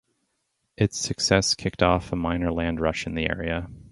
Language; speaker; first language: English; native; English